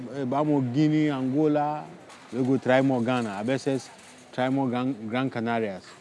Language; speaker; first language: Spanish; non-native, learner; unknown